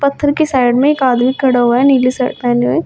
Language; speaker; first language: Hindi; native; Hindi